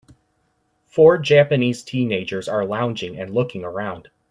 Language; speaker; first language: English; native; English